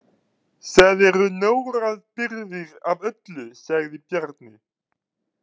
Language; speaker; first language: Icelandic; native; Icelandic